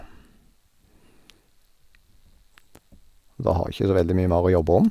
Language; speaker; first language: Norwegian; native; Norwegian